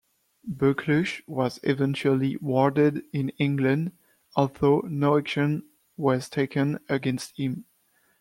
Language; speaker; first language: English; non-native, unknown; French